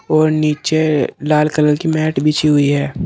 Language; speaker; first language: Hindi; native; Hindi